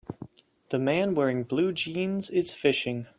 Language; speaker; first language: English; native; English